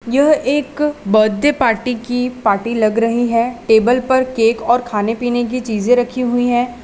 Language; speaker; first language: Hindi; non-native, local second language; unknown